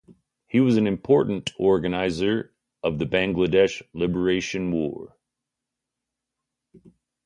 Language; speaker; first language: English; native; English